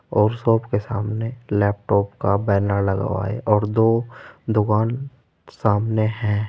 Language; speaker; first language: Hindi; native; Hindi